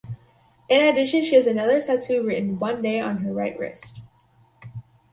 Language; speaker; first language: English; native; English